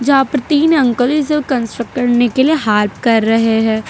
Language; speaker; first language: Hindi; non-native, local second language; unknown